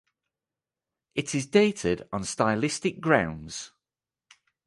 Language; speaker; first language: English; native; English